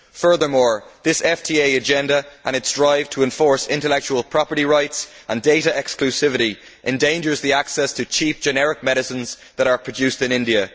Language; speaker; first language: English; native; English